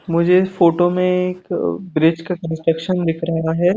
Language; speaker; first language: Hindi; native; Hindi